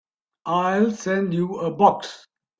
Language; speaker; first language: English; non-native, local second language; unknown